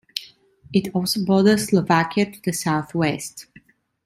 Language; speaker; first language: English; non-native, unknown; Italian